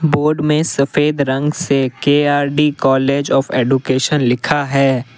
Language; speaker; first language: Hindi; non-native, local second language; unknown